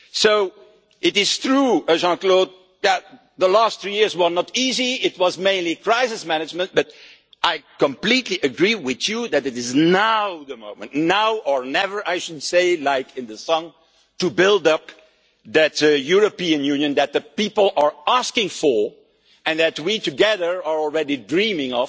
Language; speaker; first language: English; non-native, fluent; Dutch